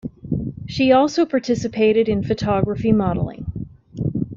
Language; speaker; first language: English; native; English